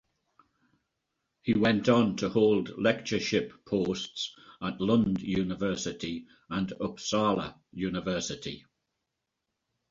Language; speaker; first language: English; native; English